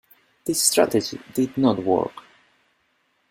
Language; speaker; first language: English; non-native, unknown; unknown